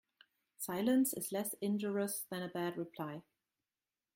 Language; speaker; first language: English; non-native, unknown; German